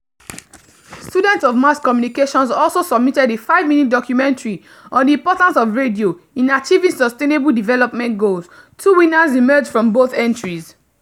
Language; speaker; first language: English; non-native, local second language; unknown